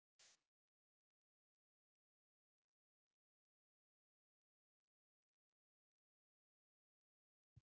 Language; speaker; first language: Icelandic; non-native, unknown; English